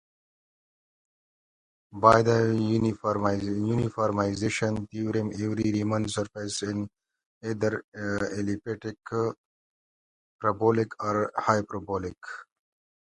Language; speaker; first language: English; native; English